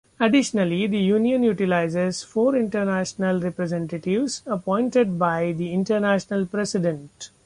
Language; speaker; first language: English; non-native, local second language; Marathi